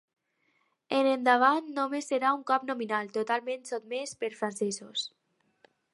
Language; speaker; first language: Catalan; non-native, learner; Spanish